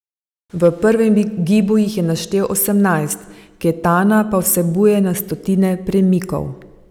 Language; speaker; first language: Slovenian; native; Slovenian